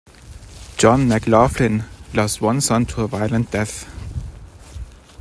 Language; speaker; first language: English; non-native, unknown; German